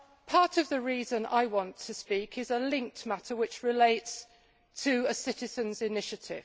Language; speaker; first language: English; native; English